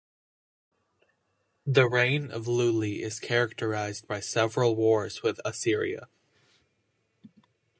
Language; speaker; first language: English; native; English